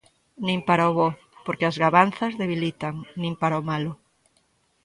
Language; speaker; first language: Galician; native; Galician